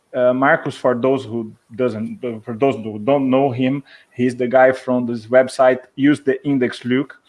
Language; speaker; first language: English; non-native, fluent; Portuguese